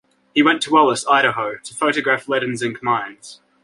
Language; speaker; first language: English; native; English